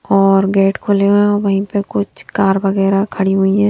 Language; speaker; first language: Hindi; native; Hindi